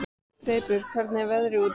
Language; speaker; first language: Icelandic; native; Icelandic